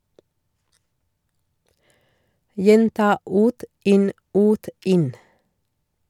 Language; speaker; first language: Norwegian; non-native, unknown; Sinhala